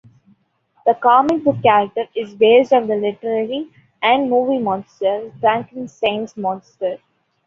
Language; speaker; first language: English; non-native, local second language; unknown